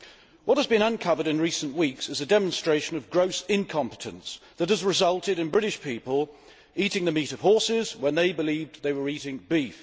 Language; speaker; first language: English; native; English